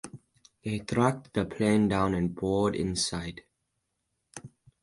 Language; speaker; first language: English; native; English